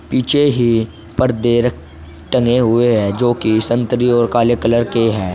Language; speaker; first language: Hindi; native; Hindi